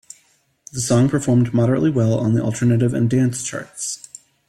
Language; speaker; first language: English; native; English